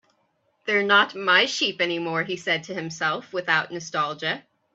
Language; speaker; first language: English; native; English